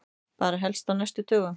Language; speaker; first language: Icelandic; native; Icelandic